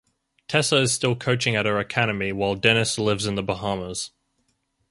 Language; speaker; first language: English; native; English